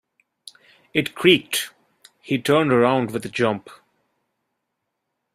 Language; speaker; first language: English; non-native, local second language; Bangla